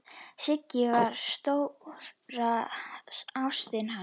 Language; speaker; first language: Icelandic; native; Icelandic